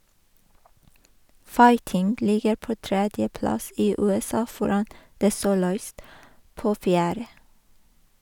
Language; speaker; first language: Norwegian; non-native, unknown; Persian